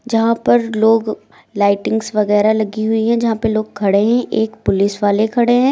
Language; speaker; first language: Hindi; native; Hindi